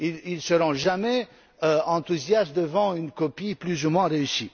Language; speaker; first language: French; non-native, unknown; Romanian